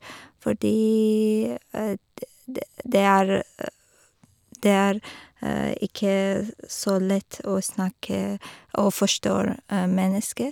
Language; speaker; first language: Norwegian; non-native, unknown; Persian